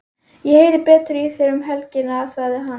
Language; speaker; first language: Icelandic; native; Icelandic